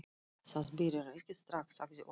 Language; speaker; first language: Icelandic; non-native, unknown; Russian